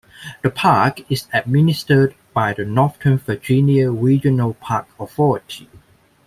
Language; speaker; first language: English; non-native, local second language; Cantonese